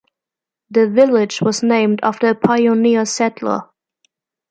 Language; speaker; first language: English; non-native, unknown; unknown